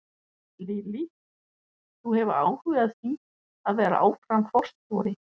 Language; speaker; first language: Icelandic; non-native, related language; Danish